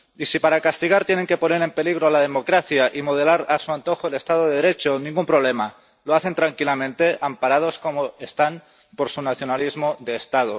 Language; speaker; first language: Spanish; non-native, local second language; Catalan